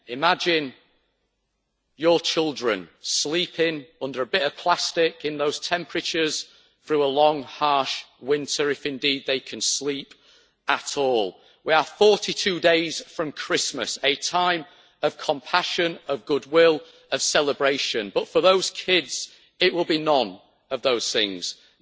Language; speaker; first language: English; native; English